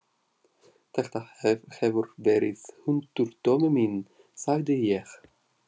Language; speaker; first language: Icelandic; non-native, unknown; Russian